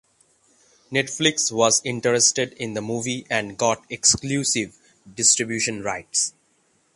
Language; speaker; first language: English; non-native, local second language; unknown